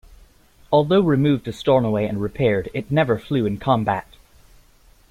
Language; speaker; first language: English; native; English